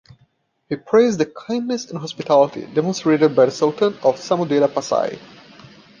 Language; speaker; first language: English; non-native, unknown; Portuguese